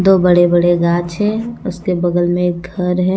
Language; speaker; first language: Hindi; non-native, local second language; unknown